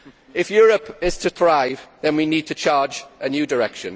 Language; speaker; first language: English; native; English